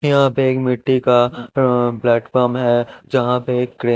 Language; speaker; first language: Hindi; non-native, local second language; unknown